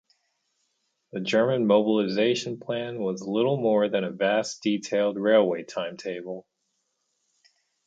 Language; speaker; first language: English; native; English